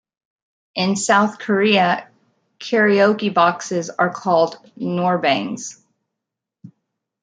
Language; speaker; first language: English; native; English